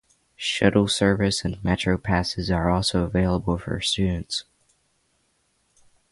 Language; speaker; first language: English; native; English